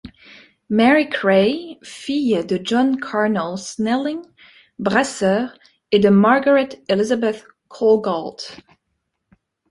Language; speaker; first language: French; native; French